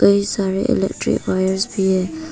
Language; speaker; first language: Hindi; non-native, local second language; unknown